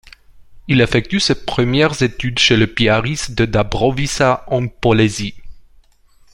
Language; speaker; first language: French; non-native, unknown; Romanian